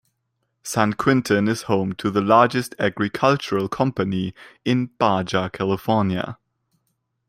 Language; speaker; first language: English; non-native, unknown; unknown